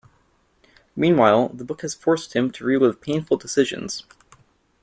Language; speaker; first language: English; native; English